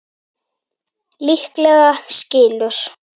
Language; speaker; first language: Icelandic; native; Icelandic